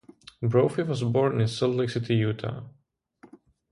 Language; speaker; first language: English; non-native, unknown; Czech